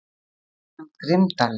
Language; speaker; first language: Icelandic; native; Icelandic